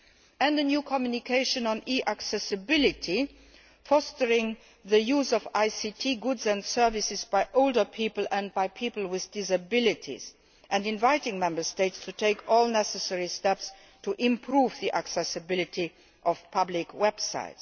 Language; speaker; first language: English; non-native, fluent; Luxembourgish